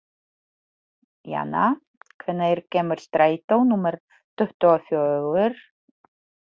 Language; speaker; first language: Icelandic; non-native, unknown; Polish